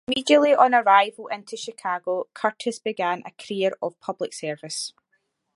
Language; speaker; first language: English; native; English